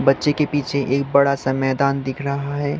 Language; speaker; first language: Hindi; non-native, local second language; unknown